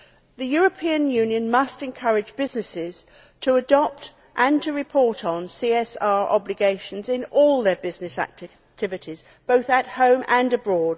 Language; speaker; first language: English; native; English